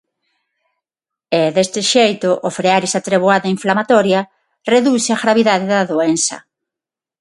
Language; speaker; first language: Galician; non-native, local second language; Spanish